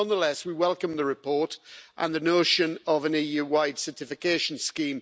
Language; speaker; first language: English; native; English